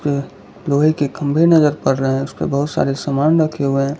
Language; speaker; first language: Hindi; non-native, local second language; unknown